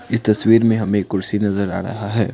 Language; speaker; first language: Hindi; non-native, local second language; Assamese